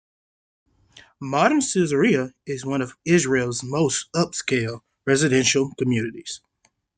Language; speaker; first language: English; native; English